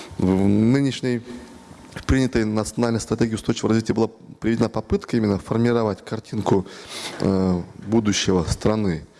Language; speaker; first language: Russian; non-native, local second language; Kyrgyz